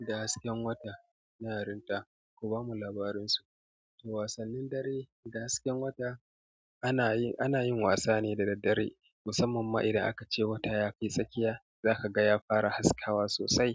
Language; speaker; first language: Hausa; native; Hausa